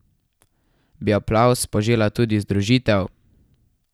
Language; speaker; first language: Slovenian; native; Slovenian